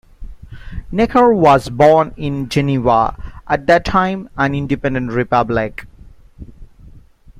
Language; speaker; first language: English; non-native, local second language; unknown